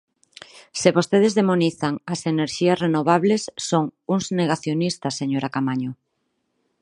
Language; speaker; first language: Galician; non-native, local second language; Spanish